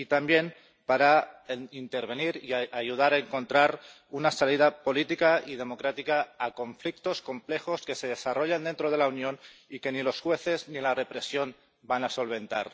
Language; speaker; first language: Spanish; non-native, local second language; Catalan